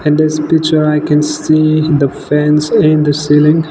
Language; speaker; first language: English; non-native, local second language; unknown